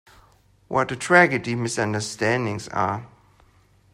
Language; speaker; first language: English; non-native, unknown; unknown